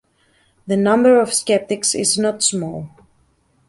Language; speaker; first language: English; native; English